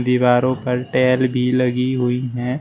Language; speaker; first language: Hindi; native; Hindi